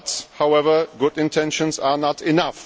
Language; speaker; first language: English; non-native, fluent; Czech